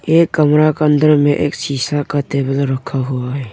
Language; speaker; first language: Hindi; non-native, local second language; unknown